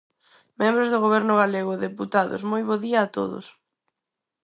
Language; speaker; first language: Galician; non-native, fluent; Spanish